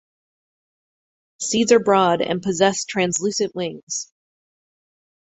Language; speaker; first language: English; native; English